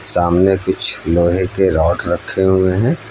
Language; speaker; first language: Hindi; native; Hindi